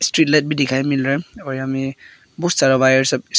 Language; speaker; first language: Hindi; early bilingual, other home language; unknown